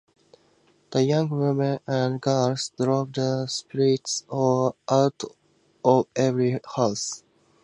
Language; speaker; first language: English; native; English